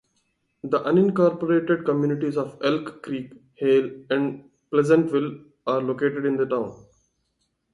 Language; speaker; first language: English; non-native, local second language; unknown